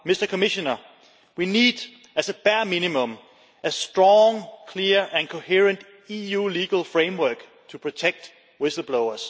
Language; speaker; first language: English; non-native, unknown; Danish